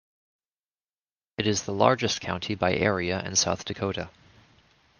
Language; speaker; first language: English; native; English